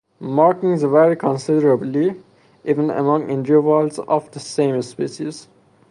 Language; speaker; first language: English; non-native, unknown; Persian